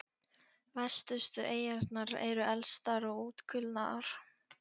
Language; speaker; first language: Icelandic; non-native, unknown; Polish